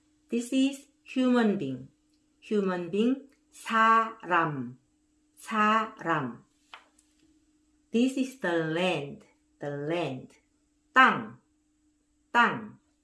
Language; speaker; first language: English; non-native, fluent; Korean